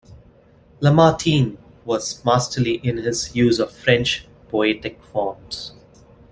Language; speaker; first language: English; non-native, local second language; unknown